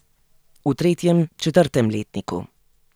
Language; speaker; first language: Slovenian; native; Slovenian